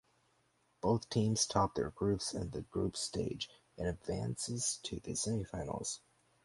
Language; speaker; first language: English; native; English